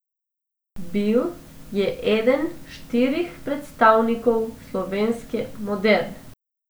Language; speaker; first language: Slovenian; non-native, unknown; Macedonian